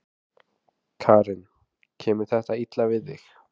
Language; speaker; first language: Icelandic; native; Icelandic